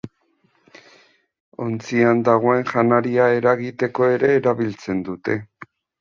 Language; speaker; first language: Basque; native; Basque